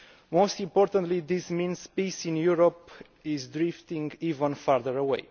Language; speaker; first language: English; non-native, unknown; Romanian